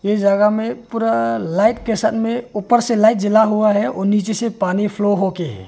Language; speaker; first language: Hindi; non-native, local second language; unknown